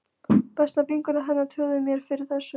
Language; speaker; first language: Icelandic; non-native, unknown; Polish